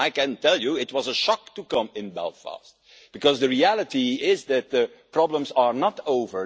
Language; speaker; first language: English; non-native, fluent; Dutch